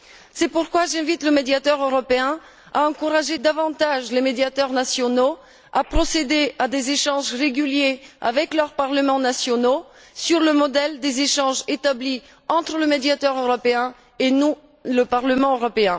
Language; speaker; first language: French; non-native, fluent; Bulgarian